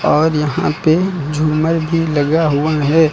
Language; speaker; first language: Hindi; native; Hindi